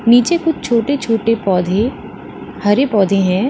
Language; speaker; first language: Hindi; native; Hindi